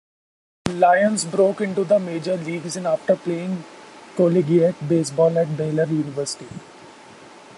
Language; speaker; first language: English; non-native, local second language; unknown